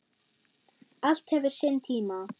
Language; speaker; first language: Icelandic; non-native, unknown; German